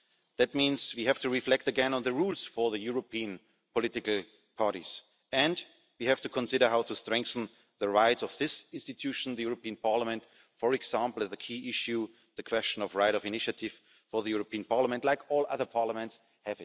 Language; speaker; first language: English; non-native, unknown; German